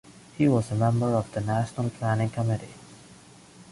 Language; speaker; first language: English; non-native, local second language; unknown